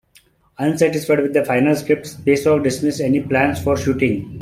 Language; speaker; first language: English; non-native, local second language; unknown